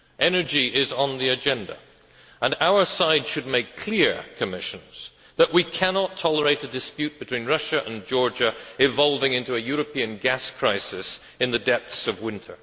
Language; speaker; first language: English; native; English